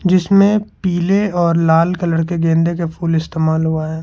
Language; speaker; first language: Hindi; non-native, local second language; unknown